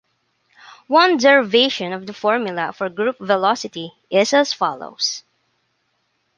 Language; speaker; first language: English; non-native, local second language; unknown